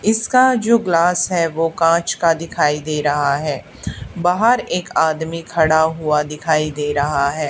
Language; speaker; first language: Hindi; native; Hindi